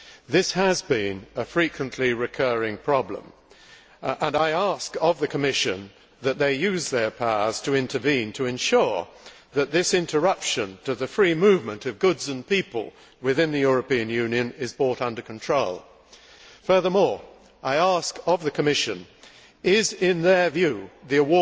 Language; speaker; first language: English; native; English